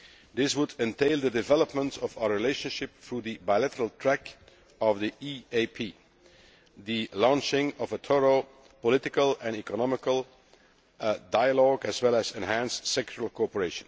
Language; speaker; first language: English; non-native, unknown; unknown